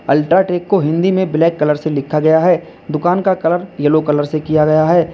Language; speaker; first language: Hindi; native; Hindi